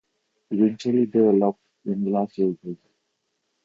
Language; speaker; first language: English; non-native, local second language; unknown